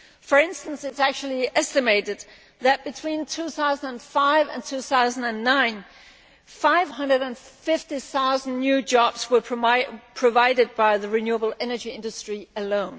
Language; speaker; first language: English; non-native, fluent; Danish